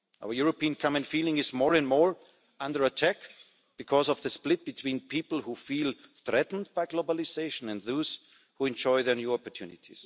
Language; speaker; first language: English; non-native, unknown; German